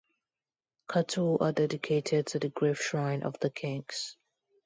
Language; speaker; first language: English; non-native, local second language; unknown